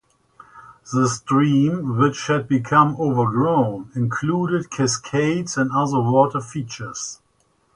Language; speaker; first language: English; native; English